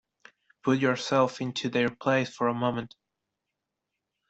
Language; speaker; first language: English; non-native, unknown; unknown